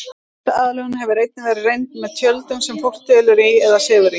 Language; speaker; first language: Icelandic; native; Icelandic